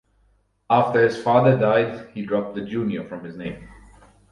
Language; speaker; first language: English; non-native, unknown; German